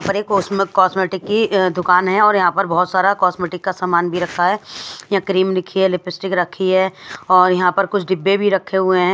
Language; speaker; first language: Hindi; native; Hindi